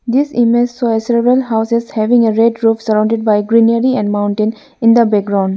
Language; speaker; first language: English; non-native, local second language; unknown